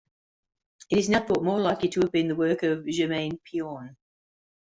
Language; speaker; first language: English; native; English